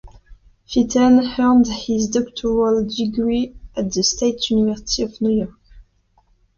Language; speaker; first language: English; non-native, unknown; French